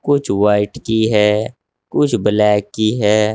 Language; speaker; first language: Hindi; native; Hindi